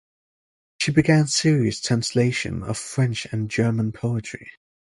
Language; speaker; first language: English; native; English